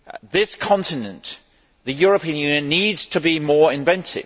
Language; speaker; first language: English; native; English